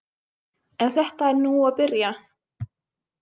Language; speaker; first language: Icelandic; non-native, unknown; Finnish